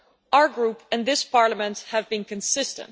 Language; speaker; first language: English; non-native, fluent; Dutch